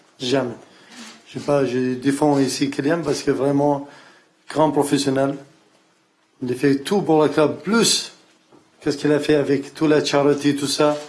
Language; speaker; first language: French; non-native, learner; Arabic